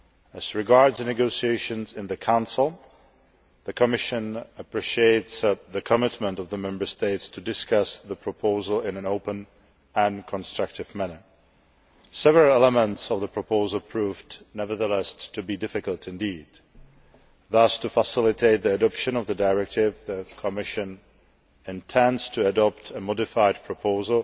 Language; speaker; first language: English; non-native, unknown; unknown